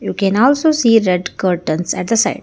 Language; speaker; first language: English; non-native, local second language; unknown